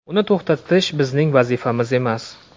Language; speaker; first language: Uzbek; native; Uzbek